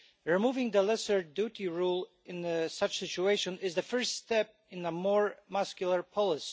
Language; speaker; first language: English; non-native, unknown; Polish